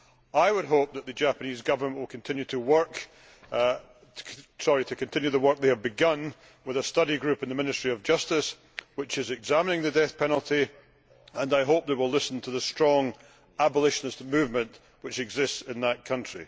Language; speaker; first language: English; native; English